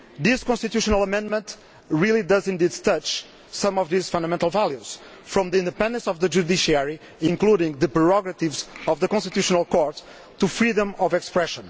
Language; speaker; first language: English; non-native, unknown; Portuguese